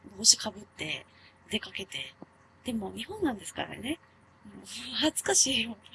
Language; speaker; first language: Japanese; non-native, fluent; Finnish